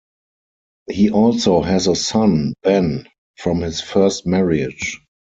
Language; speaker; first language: English; non-native, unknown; German